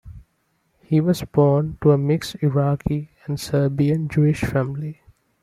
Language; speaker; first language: English; non-native, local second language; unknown